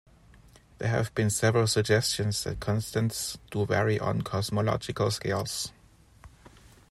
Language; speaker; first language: English; non-native, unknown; German